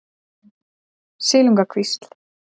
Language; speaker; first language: Icelandic; native; Icelandic